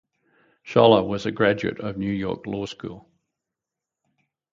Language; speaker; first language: English; native; English